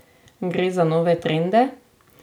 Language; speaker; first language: Slovenian; native; Slovenian